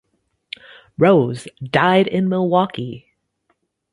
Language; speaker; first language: English; native; English